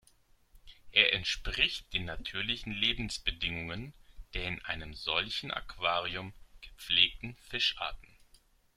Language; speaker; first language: German; non-native, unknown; Greek